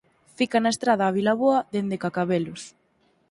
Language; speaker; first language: Galician; native; Galician